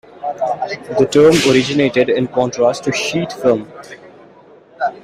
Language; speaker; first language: English; non-native, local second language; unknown